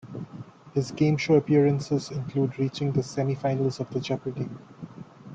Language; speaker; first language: English; non-native, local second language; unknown